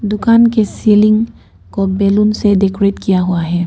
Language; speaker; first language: Hindi; non-native, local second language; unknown